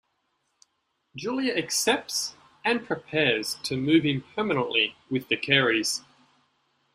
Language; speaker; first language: English; native; English